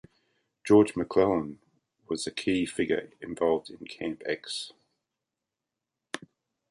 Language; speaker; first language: English; native; English